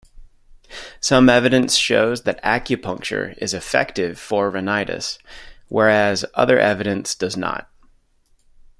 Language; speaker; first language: English; native; English